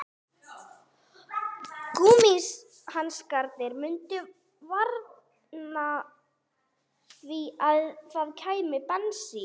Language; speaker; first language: Icelandic; non-native, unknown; English